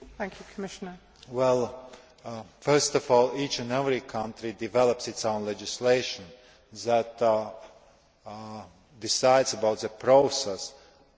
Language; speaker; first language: English; non-native, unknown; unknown